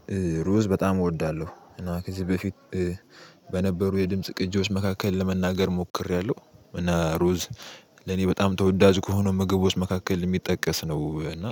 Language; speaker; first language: Amharic; native; Amharic